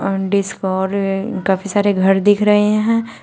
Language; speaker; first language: Hindi; native; Hindi